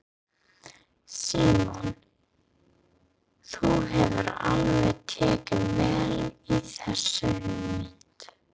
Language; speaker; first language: Icelandic; non-native, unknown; English